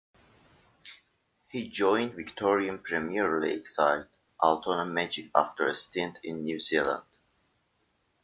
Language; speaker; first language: English; native; English